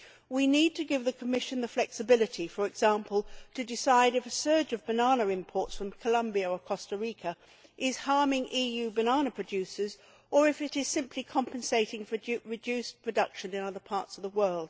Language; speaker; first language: English; native; English